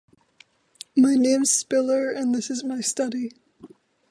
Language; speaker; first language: English; native; English